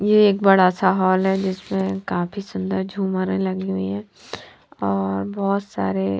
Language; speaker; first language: Hindi; non-native, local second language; Punjabi